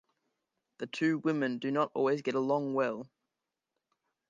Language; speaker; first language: English; native; English